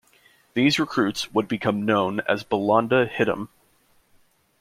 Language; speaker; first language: English; native; English